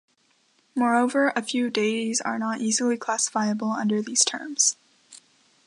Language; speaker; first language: English; native; English